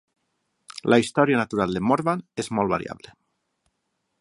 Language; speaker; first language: Catalan; non-native, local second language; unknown